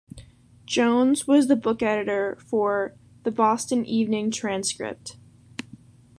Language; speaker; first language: English; native; English